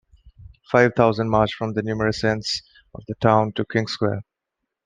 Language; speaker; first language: English; non-native, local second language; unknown